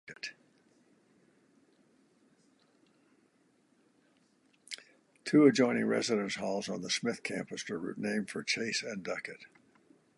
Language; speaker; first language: English; native; English